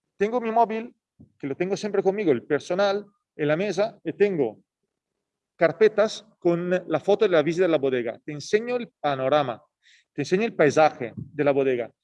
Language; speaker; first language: Spanish; non-native, fluent; Italian